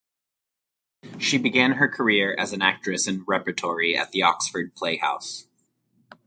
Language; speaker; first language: English; native; English